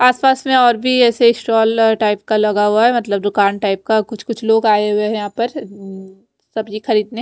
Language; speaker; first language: Hindi; non-native, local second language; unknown